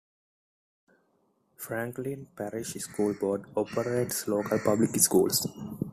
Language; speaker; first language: English; non-native, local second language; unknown